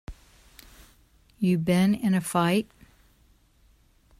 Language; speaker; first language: English; native; English